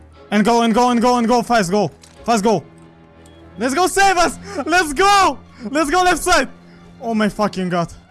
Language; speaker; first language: English; non-native, learner; Russian